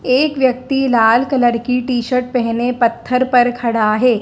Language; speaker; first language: Hindi; native; Hindi